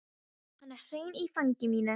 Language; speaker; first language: Icelandic; non-native, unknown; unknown